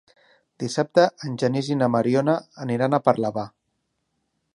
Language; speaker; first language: Catalan; native; Catalan